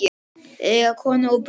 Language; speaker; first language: Icelandic; non-native, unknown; Polish